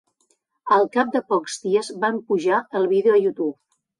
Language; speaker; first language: Catalan; native; Catalan